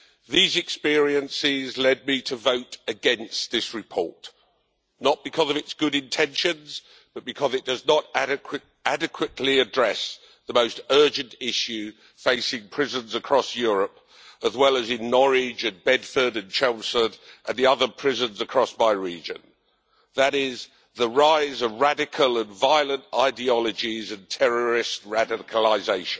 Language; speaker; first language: English; native; English